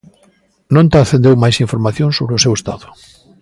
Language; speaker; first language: Galician; native; Galician